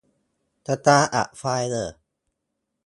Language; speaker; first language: English; non-native, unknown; Thai